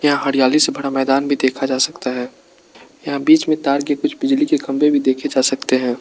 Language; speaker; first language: Hindi; non-native, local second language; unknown